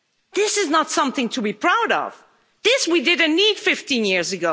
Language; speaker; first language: English; non-native, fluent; Dutch